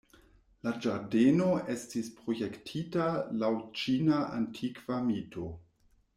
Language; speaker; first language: Esperanto; non-native, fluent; German